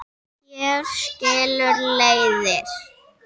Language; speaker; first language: Icelandic; native; Icelandic